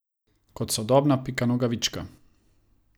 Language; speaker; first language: Slovenian; non-native, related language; Croatian